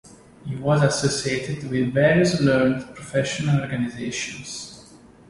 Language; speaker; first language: English; non-native, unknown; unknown